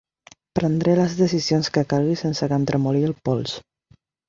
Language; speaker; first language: Catalan; non-native, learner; Spanish